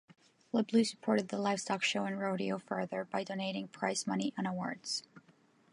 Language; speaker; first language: English; non-native, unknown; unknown